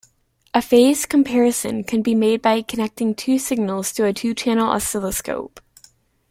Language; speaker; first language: English; native; English